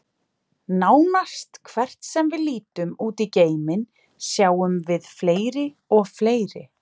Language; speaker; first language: Icelandic; native; Icelandic